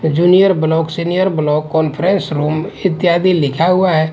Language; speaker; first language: Hindi; non-native, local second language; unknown